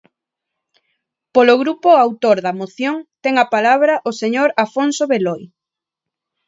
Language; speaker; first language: Galician; non-native, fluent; Spanish